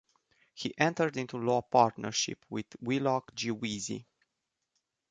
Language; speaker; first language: English; non-native, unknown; Romanian